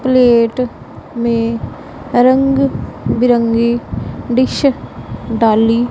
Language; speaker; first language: Hindi; non-native, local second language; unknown